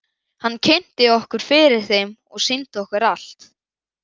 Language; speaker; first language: Icelandic; native; Icelandic